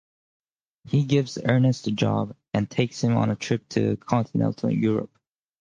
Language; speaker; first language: English; native; English